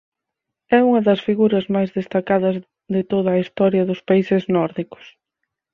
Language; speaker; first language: Galician; native; Galician